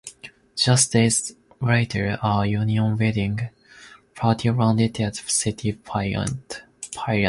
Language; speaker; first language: English; non-native, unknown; Japanese